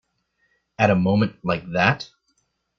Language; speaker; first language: English; native; English